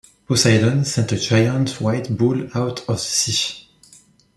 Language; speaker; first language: English; non-native, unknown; French